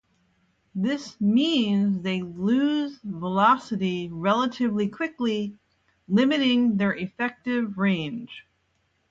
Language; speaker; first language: English; native; English